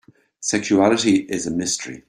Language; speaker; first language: English; native; English